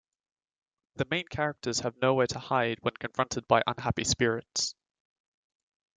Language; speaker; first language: English; native; English